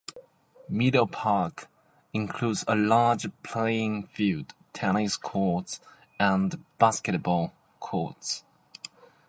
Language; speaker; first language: English; native; English